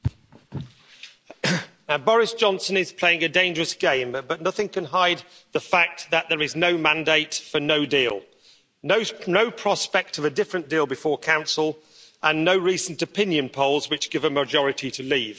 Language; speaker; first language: English; native; English